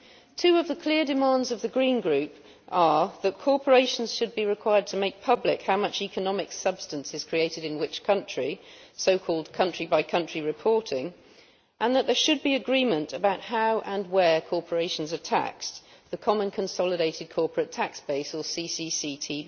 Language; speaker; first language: English; native; English